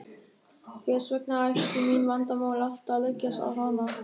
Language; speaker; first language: Icelandic; non-native, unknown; German